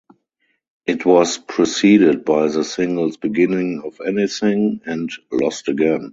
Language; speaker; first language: English; non-native, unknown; German